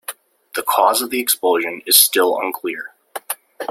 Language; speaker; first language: English; native; English